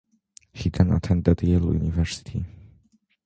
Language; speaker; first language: English; non-native, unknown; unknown